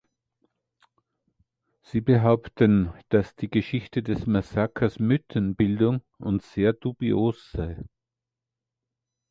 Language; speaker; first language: German; native; German